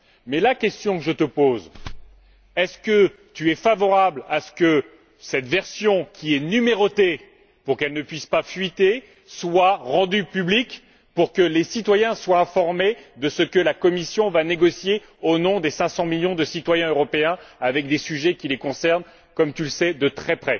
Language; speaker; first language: French; native; French